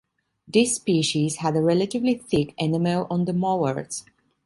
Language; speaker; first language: English; non-native, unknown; Italian